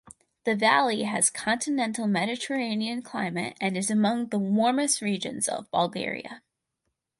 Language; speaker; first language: English; native; English